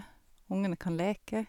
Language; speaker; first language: Norwegian; native; Norwegian